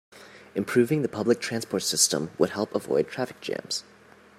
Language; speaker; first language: English; native; English